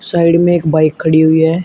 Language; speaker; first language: Hindi; native; Hindi